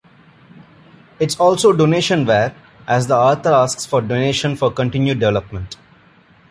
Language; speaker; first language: English; non-native, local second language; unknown